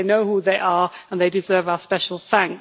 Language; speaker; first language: English; native; English